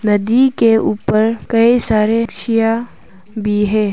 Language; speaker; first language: Hindi; non-native, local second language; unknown